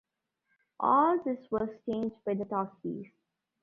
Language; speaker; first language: English; non-native, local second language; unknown